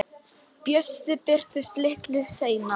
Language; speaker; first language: Icelandic; non-native, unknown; Polish